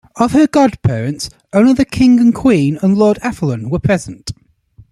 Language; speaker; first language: English; native; English